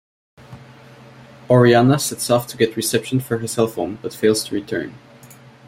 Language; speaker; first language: English; native; English